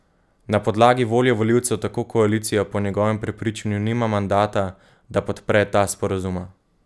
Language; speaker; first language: Slovenian; native; Slovenian